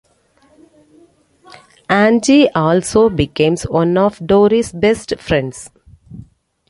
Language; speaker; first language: English; non-native, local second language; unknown